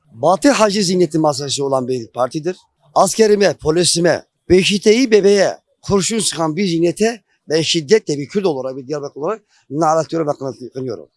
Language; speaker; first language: Turkish; non-native, local second language; Kurdish